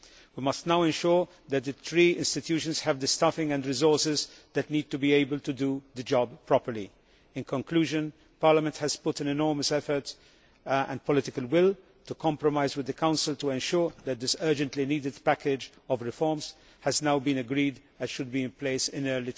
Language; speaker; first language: English; non-native, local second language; Maltese